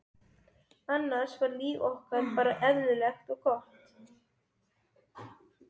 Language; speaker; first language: Icelandic; non-native, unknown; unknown